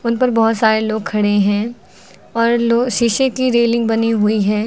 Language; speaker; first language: Hindi; native; Hindi